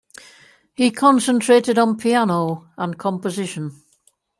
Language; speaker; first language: English; native; English